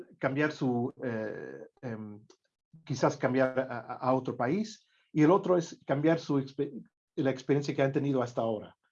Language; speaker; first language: Spanish; non-native, fluent; English